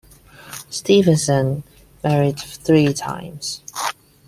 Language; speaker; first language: English; non-native, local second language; Cantonese